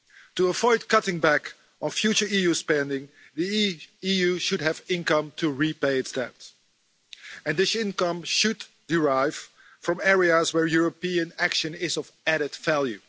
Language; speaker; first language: English; non-native, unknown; Dutch